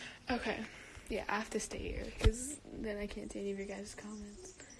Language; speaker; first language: English; native; English